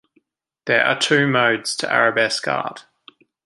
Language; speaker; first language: English; native; English